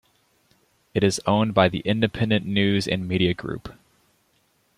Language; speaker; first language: English; native; English